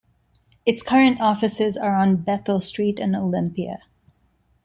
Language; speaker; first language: English; non-native, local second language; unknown